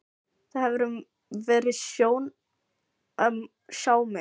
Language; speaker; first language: Icelandic; non-native, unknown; Filipino